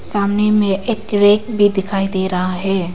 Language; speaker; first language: Hindi; non-native, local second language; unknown